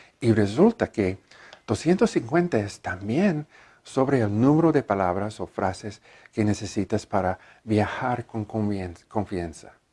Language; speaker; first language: Spanish; non-native, learner; English